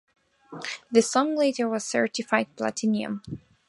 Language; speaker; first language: English; non-native, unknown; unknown